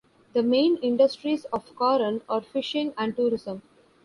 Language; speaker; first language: English; non-native, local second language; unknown